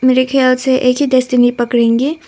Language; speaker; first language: Hindi; non-native, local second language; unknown